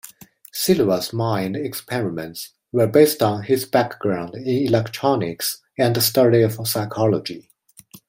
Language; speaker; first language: English; non-native, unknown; Chinese